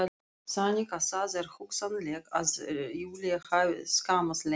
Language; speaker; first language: Icelandic; non-native, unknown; Russian